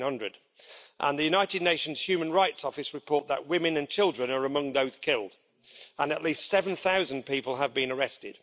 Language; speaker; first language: English; native; English